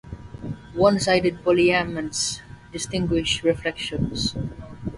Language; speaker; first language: English; non-native, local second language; Waray